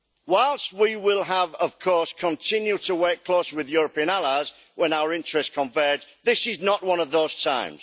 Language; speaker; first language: English; native; English